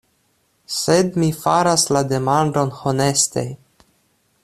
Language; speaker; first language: Esperanto; non-native, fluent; Russian